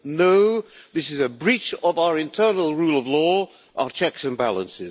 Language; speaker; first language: English; non-native, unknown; Hungarian